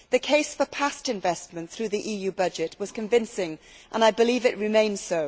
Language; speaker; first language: English; native; English